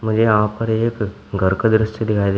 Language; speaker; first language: Hindi; native; Hindi